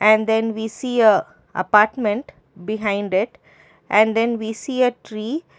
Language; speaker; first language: English; non-native, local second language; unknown